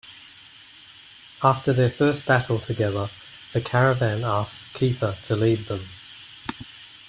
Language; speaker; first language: English; native; English